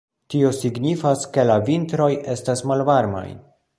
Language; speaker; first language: Esperanto; non-native, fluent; Polish